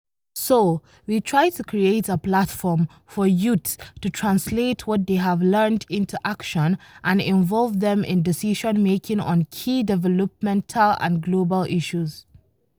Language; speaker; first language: English; non-native, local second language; Hausa